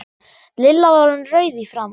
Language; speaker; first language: Icelandic; non-native, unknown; German